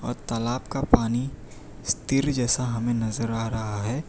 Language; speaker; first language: Hindi; non-native, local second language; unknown